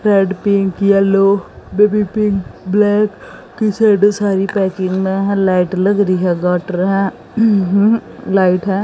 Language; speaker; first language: Hindi; native; Hindi